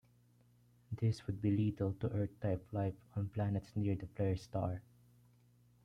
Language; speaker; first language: English; non-native, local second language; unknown